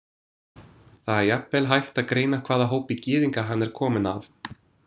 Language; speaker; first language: Icelandic; non-native, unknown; English